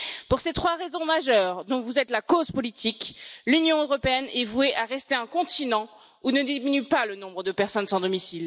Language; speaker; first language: French; native; French